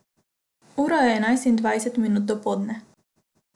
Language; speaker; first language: Slovenian; non-native, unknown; Macedonian